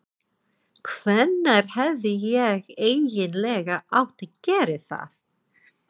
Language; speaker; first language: Icelandic; non-native, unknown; English